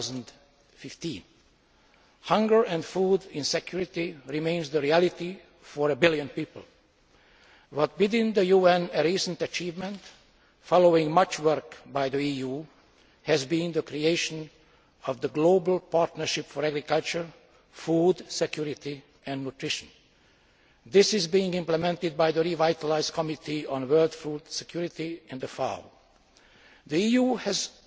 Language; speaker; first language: English; non-native, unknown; Hungarian